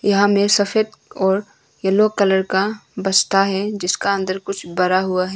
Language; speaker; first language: Hindi; non-native, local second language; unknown